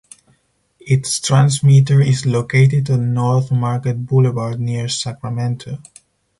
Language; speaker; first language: English; non-native, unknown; Spanish